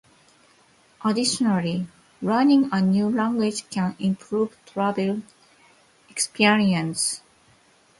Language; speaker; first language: English; non-native, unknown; Japanese